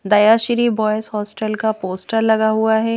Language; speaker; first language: Hindi; native; Hindi